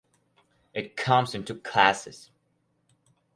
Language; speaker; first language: English; non-native, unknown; Russian